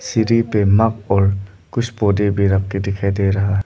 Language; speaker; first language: Hindi; non-native, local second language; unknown